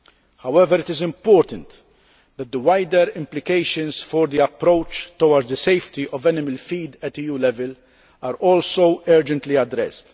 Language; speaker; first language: English; non-native, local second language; Maltese